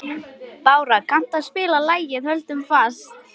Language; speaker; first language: Icelandic; non-native, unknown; Lithuanian